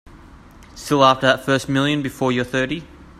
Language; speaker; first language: English; native; English